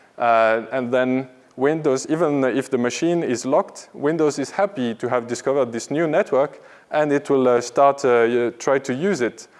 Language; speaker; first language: English; non-native, fluent; French